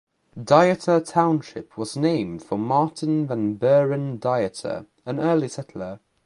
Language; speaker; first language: English; native; English